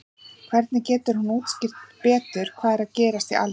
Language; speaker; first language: Icelandic; native; Icelandic